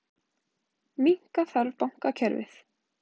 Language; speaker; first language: Icelandic; native; Icelandic